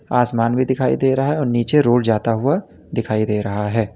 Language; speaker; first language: Hindi; native; Hindi